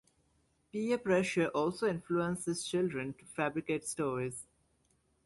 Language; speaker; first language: English; native; English